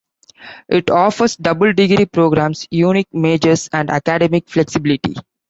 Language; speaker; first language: English; non-native, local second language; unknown